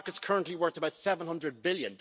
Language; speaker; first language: English; native; English